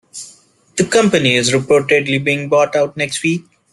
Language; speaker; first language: English; non-native, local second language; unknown